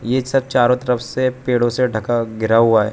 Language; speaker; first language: Hindi; non-native, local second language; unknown